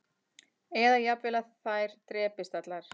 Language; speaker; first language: Icelandic; native; Icelandic